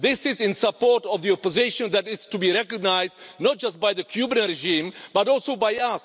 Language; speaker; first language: English; non-native, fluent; Czech